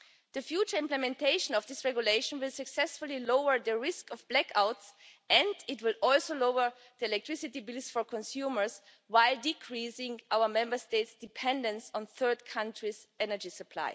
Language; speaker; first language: English; non-native, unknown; German